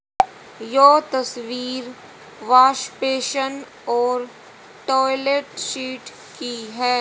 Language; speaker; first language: Hindi; native; Hindi